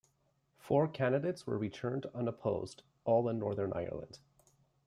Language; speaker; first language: English; native; English